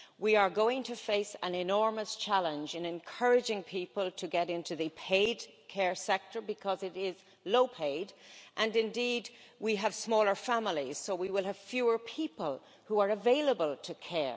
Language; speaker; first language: English; native; English